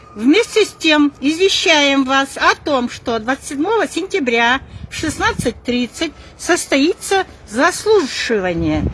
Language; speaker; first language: Russian; non-native, local second language; Kazakh